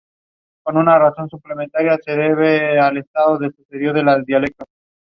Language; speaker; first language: English; non-native, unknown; Spanish